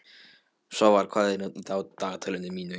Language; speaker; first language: Icelandic; non-native, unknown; Polish